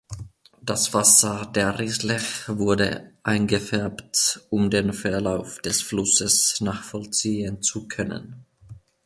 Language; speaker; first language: German; non-native, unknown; Finnish